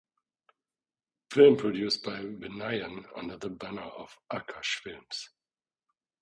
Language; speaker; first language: English; non-native, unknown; German